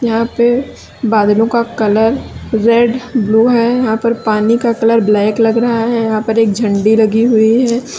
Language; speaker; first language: Hindi; native; Hindi